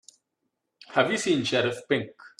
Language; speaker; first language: English; non-native, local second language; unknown